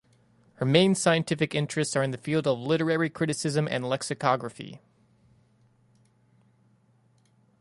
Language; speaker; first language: English; native; English